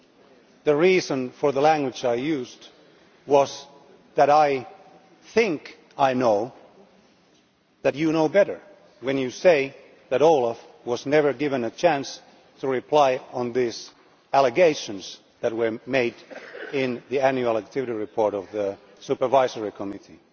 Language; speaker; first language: English; non-native, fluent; Finnish